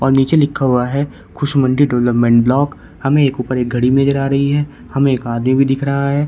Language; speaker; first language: Hindi; native; Hindi